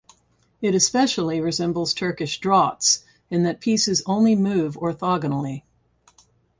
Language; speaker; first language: English; native; English